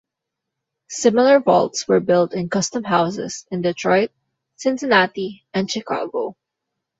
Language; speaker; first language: English; non-native, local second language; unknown